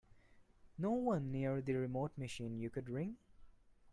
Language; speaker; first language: English; non-native, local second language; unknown